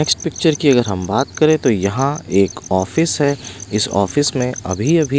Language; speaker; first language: Hindi; non-native, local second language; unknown